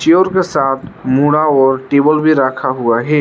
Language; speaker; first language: Hindi; non-native, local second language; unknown